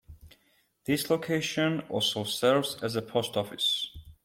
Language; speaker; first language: English; non-native, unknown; Georgian